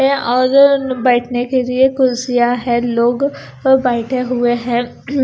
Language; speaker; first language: Hindi; non-native, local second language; Punjabi